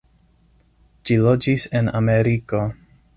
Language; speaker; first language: Esperanto; non-native, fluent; English